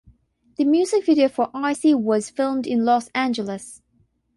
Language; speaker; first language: English; non-native, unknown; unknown